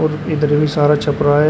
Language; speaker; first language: Hindi; native; Hindi